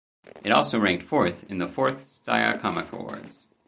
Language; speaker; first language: English; native; English